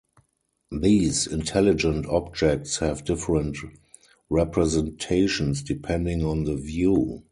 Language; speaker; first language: English; non-native, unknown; German